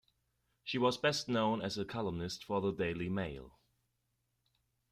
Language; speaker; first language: English; non-native, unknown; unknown